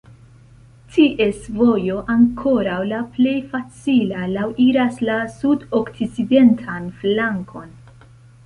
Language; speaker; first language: Esperanto; non-native, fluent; Central Kurdish